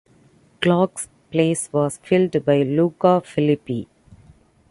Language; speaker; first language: English; non-native, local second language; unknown